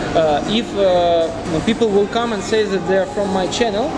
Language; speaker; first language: English; non-native, learner; Russian